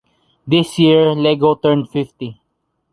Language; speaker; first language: English; non-native, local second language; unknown